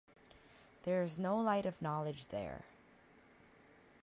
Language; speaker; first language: English; native; English